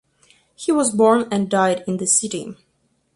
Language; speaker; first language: English; non-native, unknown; Russian